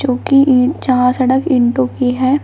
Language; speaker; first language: Hindi; native; Hindi